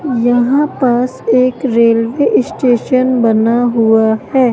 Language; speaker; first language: Hindi; native; Hindi